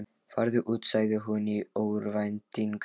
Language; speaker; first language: Icelandic; non-native, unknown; Lithuanian